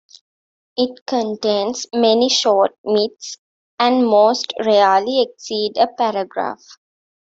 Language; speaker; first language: English; non-native, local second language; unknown